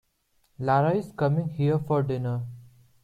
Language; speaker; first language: English; non-native, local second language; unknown